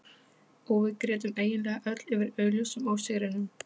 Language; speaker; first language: Icelandic; non-native, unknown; Polish